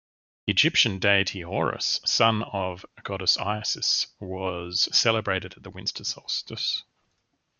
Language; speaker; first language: English; native; English